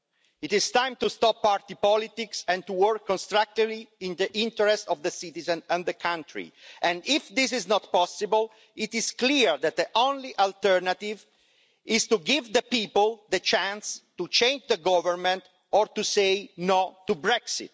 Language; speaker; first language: English; non-native, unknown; Italian